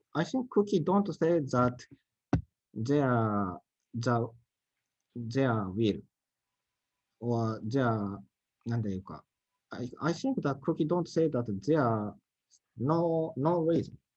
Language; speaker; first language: English; non-native, learner; Japanese